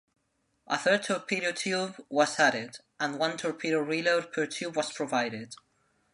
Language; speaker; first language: English; non-native, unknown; Spanish